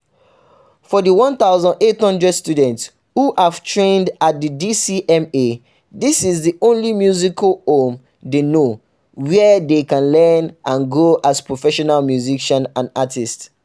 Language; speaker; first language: English; non-native, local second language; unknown